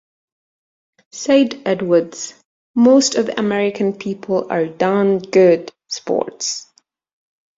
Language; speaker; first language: English; native; English